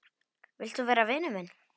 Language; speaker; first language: Icelandic; non-native, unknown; Polish